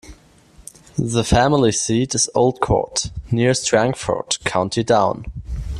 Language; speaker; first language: English; non-native, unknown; German